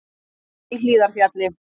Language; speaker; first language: Icelandic; native; Icelandic